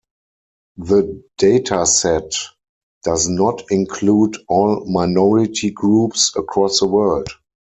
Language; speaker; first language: English; non-native, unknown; German